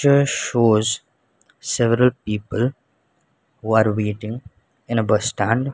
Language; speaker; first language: English; non-native, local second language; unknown